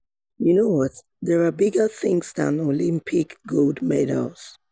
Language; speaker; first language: English; non-native, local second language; Yoruba